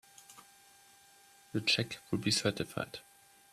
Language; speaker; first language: English; non-native, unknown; German